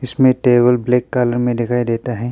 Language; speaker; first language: Hindi; non-native, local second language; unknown